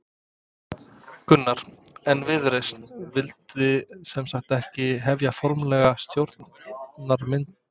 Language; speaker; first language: Icelandic; non-native, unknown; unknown